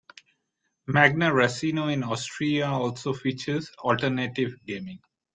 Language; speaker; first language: English; non-native, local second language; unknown